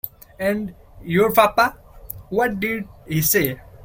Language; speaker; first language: English; non-native, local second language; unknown